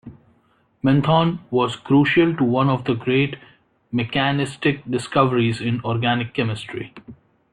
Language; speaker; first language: English; non-native, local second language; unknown